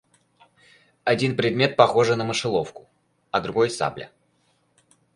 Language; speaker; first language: Russian; native; Russian